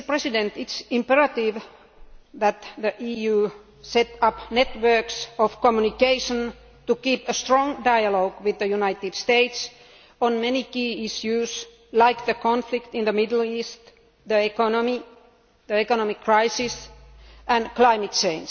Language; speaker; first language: English; non-native, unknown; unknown